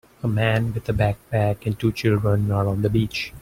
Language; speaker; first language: English; non-native, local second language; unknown